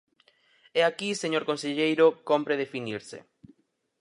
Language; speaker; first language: Galician; native; Galician